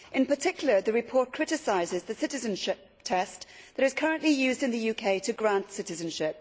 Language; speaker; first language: English; native; English